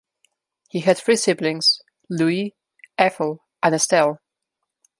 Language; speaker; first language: English; non-native, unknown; Slovenian